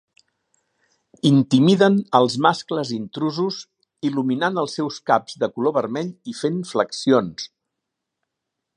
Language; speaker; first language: Catalan; native; Catalan